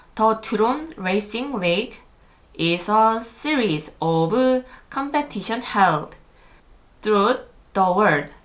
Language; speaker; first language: English; non-native, learner; Korean